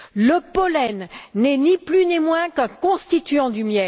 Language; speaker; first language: French; native; French